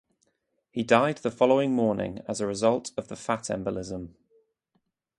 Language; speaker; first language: English; native; English